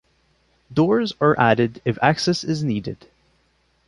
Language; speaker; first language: English; non-native, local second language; French